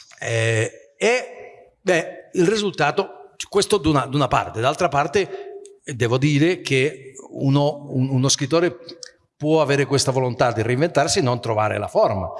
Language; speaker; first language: Italian; non-native, fluent; Spanish